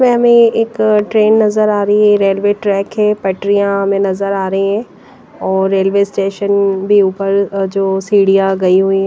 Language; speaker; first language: Hindi; non-native, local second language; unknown